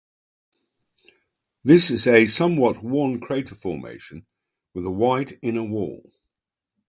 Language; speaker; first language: English; native; English